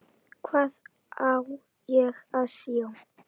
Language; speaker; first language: Icelandic; native; Icelandic